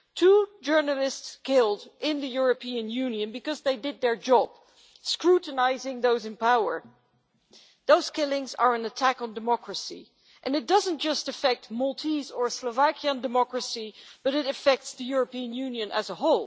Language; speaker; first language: English; non-native, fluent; Dutch